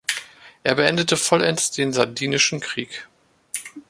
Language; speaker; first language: German; native; German